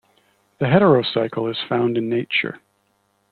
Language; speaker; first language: English; native; English